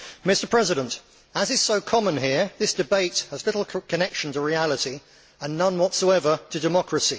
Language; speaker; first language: English; native; English